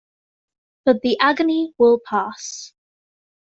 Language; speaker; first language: English; native; English